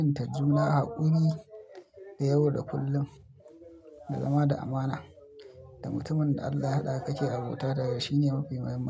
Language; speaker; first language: Hausa; native; Hausa